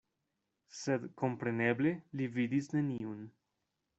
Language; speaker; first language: Esperanto; non-native, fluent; Spanish